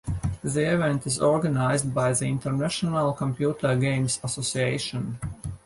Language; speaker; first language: English; non-native, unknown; Latvian